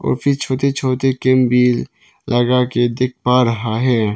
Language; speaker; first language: Hindi; non-native, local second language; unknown